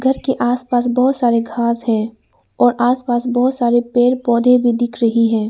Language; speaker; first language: Hindi; non-native, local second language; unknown